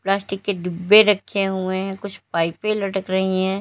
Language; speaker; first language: Hindi; native; Hindi